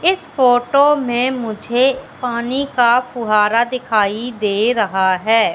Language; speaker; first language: Hindi; native; Hindi